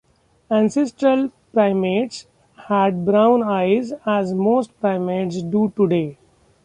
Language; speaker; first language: English; non-native, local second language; Marathi